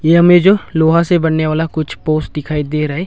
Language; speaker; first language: Hindi; non-native, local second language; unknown